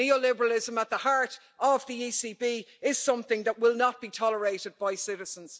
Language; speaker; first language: English; native; English